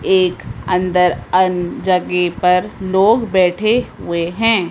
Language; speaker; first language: Hindi; native; Hindi